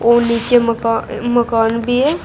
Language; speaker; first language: Hindi; native; Hindi